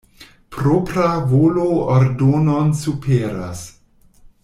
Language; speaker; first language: Esperanto; non-native, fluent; German